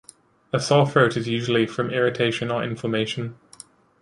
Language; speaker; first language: English; native; English